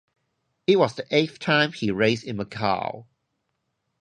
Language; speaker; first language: English; non-native, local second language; Cantonese